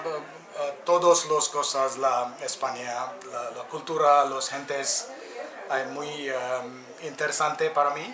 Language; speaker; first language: Spanish; non-native, learner; English